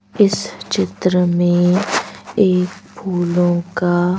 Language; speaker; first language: Hindi; native; Hindi